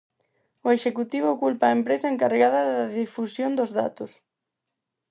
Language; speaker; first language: Galician; non-native, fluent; Spanish